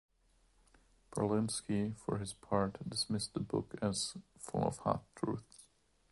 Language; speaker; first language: English; non-native, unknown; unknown